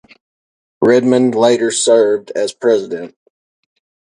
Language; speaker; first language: English; native; English